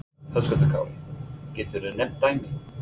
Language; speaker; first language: Icelandic; non-native, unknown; English